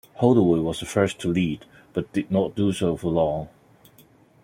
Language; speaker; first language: English; non-native, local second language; Cantonese